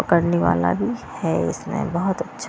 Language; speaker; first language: Hindi; non-native, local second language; Punjabi